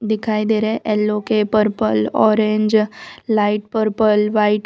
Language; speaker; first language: Hindi; non-native, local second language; Gujarati